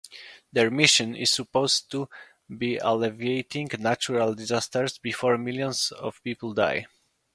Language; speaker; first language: English; non-native, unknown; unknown